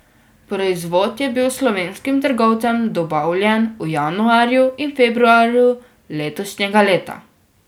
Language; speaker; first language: Slovenian; native; Slovenian